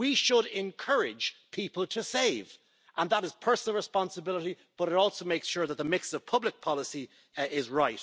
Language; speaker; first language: English; native; English